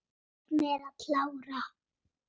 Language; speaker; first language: Icelandic; native; Icelandic